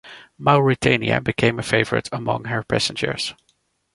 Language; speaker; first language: English; non-native, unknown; Dutch